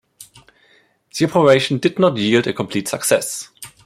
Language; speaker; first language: English; non-native, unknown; German